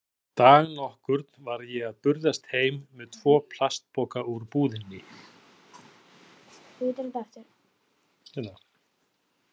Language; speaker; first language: Icelandic; native; Icelandic